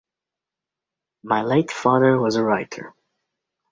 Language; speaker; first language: English; native; English